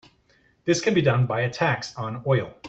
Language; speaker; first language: English; native; English